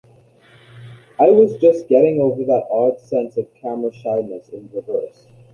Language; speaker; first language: English; native; English